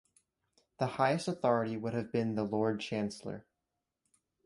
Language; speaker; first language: English; native; English